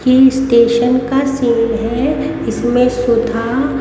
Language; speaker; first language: Hindi; native; Hindi